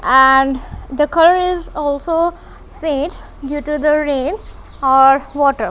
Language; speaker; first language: English; non-native, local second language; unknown